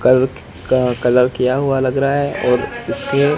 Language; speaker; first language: Hindi; non-native, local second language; Gujarati